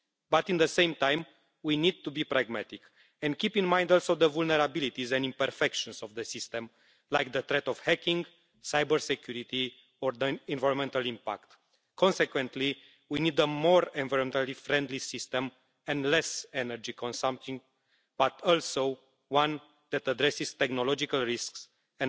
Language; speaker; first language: English; non-native, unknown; Romanian